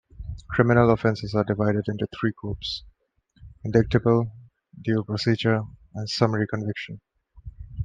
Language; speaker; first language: English; non-native, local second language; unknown